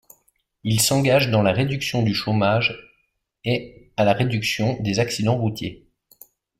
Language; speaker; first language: French; native; French